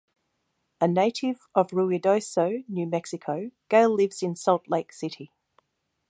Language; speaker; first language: English; native; English